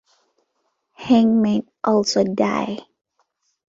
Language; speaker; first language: English; non-native, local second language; Ganda